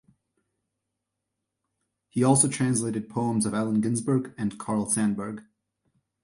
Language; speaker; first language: English; non-native, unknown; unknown